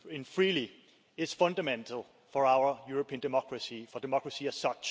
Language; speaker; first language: English; non-native, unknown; Danish